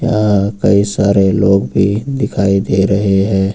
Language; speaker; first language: Hindi; native; Hindi